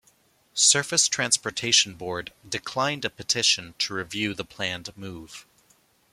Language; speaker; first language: English; native; English